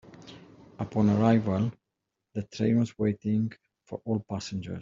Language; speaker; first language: English; native; English